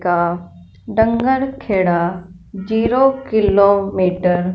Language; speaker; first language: Hindi; non-native, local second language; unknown